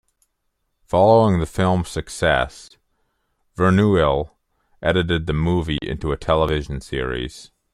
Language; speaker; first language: English; native; English